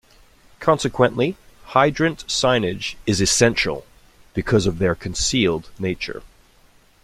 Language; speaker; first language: English; native; English